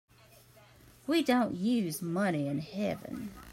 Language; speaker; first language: English; native; English